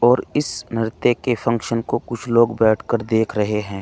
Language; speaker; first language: Hindi; native; Hindi